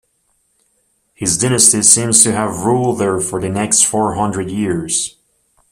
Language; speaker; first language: English; native; English